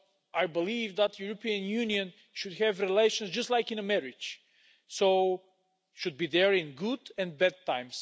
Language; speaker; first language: English; non-native, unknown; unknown